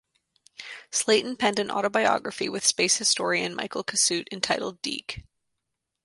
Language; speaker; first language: English; native; English